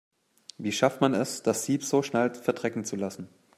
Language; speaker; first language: German; native; German